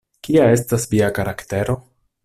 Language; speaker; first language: Esperanto; non-native, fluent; Italian